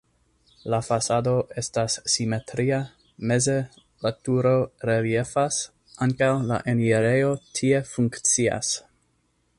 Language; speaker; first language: Esperanto; non-native, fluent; English